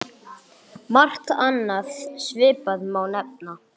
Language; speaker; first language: Icelandic; non-native, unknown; English